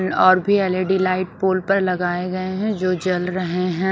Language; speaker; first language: Hindi; native; Hindi